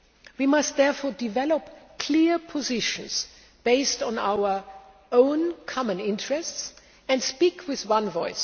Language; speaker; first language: English; non-native, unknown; German